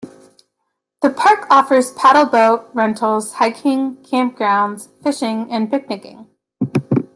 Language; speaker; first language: English; native; English